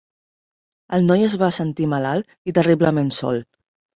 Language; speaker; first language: Catalan; non-native, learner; Spanish